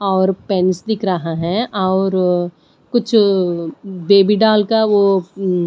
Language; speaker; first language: Hindi; non-native, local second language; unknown